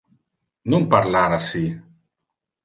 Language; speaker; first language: Interlingua; non-native, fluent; Italian